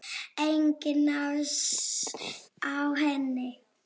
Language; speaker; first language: Icelandic; non-native, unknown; Polish